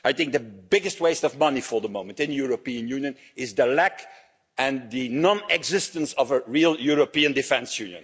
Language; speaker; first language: English; non-native, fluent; Dutch